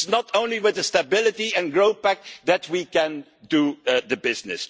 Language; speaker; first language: English; non-native, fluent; Dutch